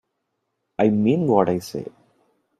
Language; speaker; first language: English; non-native, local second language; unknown